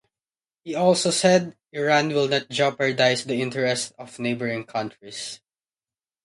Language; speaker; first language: English; non-native, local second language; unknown